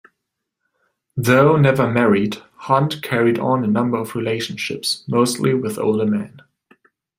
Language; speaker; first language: English; non-native, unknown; German